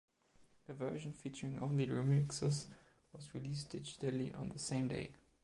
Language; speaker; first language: English; non-native, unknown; German